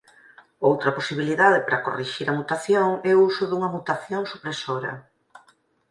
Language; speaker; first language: Galician; native; Galician